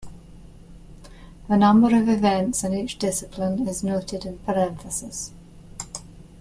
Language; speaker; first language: English; native; English